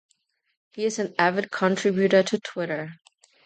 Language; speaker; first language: English; non-native, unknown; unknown